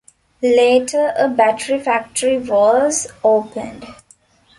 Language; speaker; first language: English; non-native, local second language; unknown